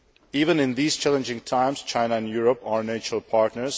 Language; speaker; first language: English; non-native, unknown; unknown